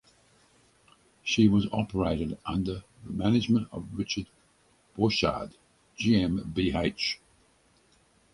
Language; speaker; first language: English; native; English